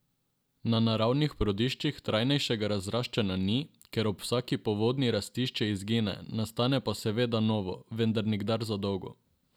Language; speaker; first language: Slovenian; non-native, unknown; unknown